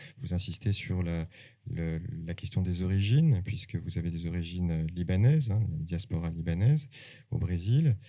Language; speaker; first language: French; native; French